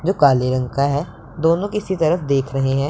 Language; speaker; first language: Hindi; non-native, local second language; Punjabi